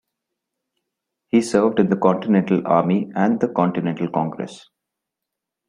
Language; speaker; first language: English; non-native, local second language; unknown